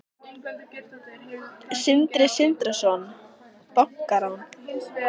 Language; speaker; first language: Icelandic; native; Icelandic